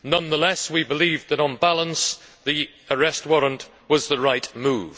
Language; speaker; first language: English; native; English